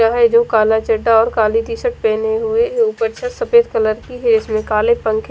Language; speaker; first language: Hindi; non-native, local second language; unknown